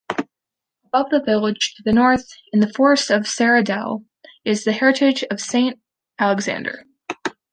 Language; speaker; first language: English; native; English